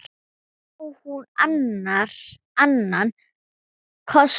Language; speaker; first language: Icelandic; non-native, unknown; Thai